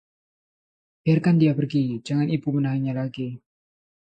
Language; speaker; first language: Indonesian; non-native, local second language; Javanese